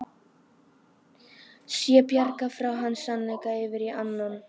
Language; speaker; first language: Icelandic; native; Icelandic